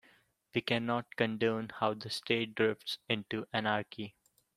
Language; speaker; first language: English; non-native, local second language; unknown